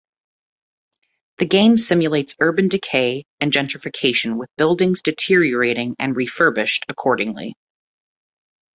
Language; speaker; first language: English; native; English